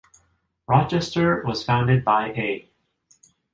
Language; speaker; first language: English; non-native, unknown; Japanese